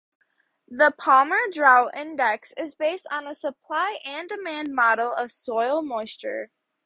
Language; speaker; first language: English; native; English